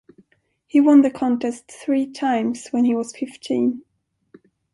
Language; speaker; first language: English; non-native, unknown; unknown